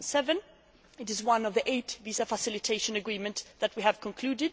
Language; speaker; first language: English; non-native, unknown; Swedish